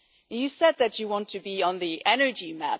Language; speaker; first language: English; non-native, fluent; German